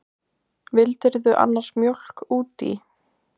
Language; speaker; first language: Icelandic; native; Icelandic